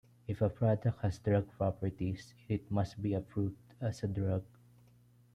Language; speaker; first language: English; non-native, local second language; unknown